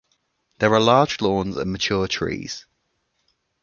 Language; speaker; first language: English; native; English